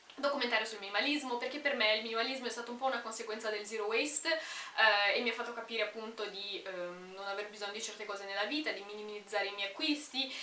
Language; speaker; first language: Italian; early bilingual, other home language; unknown